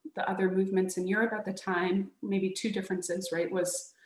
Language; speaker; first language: English; native; English